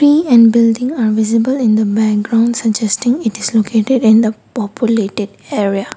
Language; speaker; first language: English; non-native, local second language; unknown